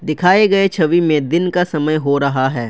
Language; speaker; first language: Hindi; non-native, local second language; Assamese